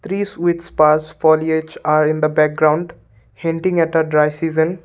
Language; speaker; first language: English; non-native, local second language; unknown